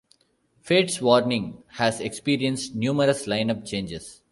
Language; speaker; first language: English; non-native, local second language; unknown